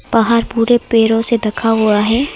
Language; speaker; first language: Hindi; non-native, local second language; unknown